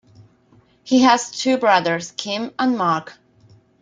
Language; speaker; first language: English; non-native, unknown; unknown